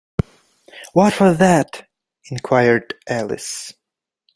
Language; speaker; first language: English; native; English